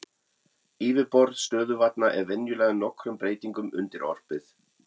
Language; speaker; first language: Icelandic; non-native, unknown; German